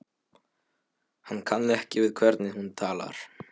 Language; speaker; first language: Icelandic; non-native, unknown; Polish